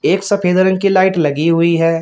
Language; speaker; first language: Hindi; native; Hindi